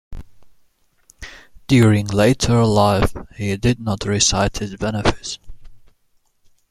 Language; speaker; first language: English; non-native, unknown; German